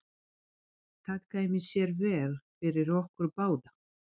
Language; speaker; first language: Icelandic; non-native, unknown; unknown